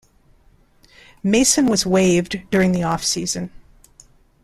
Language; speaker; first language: English; non-native, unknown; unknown